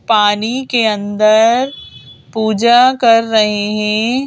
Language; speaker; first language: Hindi; native; Hindi